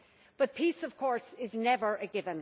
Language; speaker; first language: English; native; English